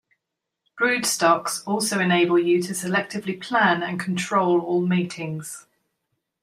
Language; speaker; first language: English; native; English